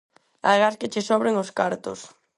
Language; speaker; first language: Galician; non-native, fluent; Spanish